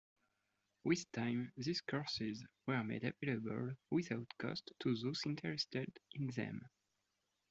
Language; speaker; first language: English; non-native, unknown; French